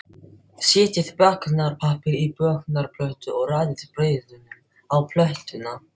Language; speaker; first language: Icelandic; non-native, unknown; Filipino